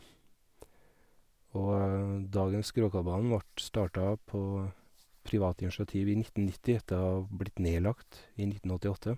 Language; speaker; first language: Norwegian; native; Norwegian